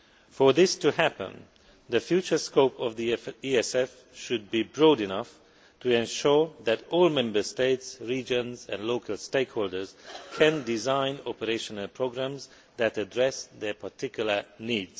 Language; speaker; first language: English; non-native, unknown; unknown